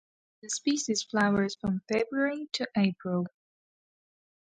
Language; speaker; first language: English; native; English